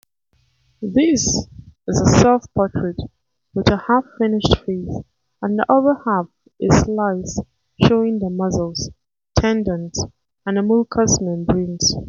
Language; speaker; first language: English; non-native, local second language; Hausa